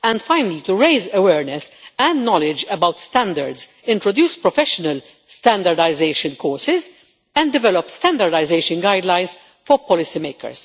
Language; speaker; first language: English; non-native, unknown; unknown